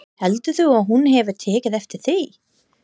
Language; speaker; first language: Icelandic; non-native, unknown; English